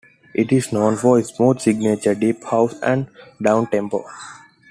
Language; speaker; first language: English; non-native, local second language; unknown